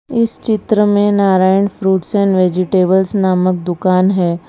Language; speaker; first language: Hindi; non-native, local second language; Gujarati